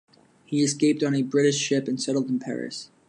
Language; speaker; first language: English; native; English